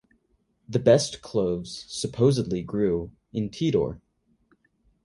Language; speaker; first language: English; native; English